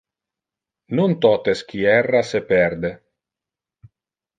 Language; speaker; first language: Interlingua; non-native, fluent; Italian